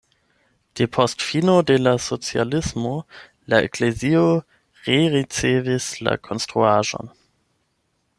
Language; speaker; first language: Esperanto; non-native, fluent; German